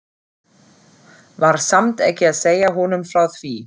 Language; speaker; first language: Icelandic; non-native, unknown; German